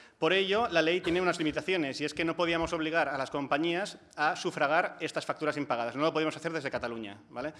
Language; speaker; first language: Spanish; non-native, local second language; Catalan